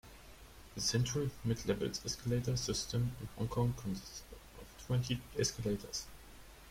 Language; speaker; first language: English; non-native, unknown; German